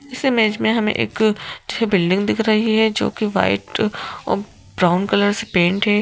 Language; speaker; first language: Hindi; native; Hindi